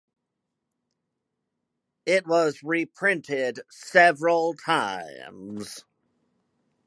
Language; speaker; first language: English; native; English